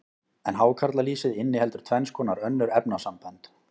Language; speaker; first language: Icelandic; native; Icelandic